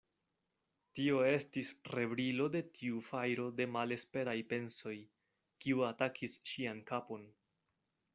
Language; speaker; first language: Esperanto; non-native, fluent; Spanish